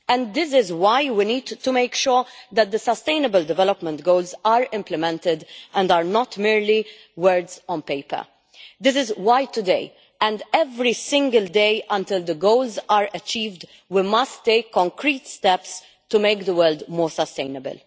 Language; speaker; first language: English; non-native, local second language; Maltese